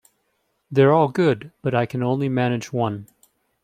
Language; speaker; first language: English; native; English